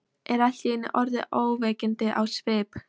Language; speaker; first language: Icelandic; non-native, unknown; Polish